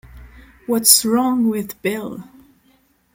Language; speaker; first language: English; non-native, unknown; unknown